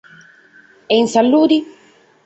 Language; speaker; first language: Sardinian; native; Sardinian